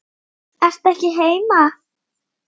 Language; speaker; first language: Icelandic; native; Icelandic